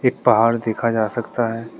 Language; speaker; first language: Hindi; non-native, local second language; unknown